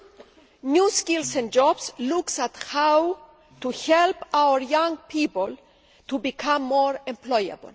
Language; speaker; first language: English; non-native, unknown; Greek